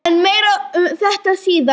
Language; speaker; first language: Icelandic; non-native, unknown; Polish